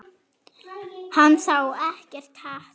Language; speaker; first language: Icelandic; non-native, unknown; German